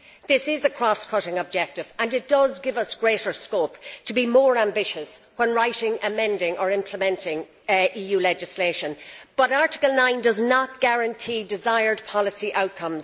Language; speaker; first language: English; native; English